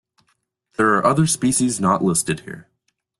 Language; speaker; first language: English; native; English